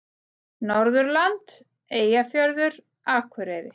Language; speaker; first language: Icelandic; native; Icelandic